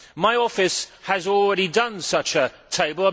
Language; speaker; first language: English; native; English